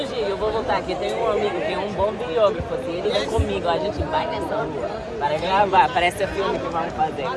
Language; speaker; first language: Portuguese; non-native, fluent; English